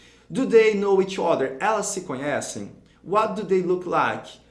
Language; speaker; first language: English; non-native, fluent; Portuguese